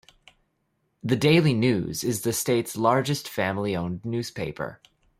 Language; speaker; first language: English; native; English